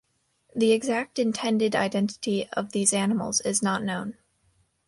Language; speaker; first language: English; native; English